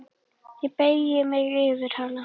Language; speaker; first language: Icelandic; native; Icelandic